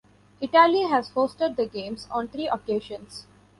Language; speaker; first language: English; non-native, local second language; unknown